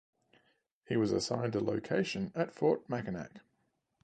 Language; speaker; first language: English; native; English